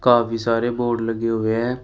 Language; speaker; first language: Hindi; native; Hindi